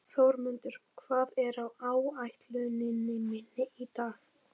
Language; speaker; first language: Icelandic; native; Icelandic